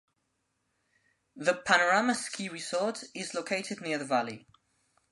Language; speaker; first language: English; non-native, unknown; Spanish